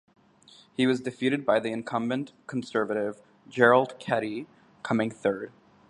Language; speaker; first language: English; native; English